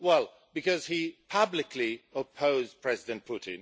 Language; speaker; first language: English; non-native, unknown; Swedish